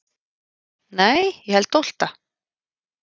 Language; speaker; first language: Icelandic; native; Icelandic